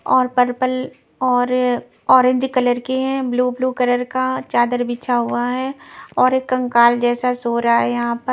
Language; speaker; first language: Hindi; non-native, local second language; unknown